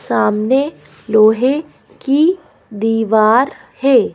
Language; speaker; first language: Hindi; native; Hindi